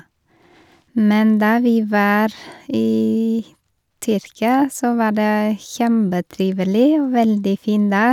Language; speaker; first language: Norwegian; non-native, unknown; Vietnamese